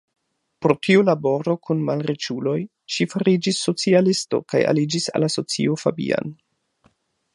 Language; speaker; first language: Esperanto; non-native, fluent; German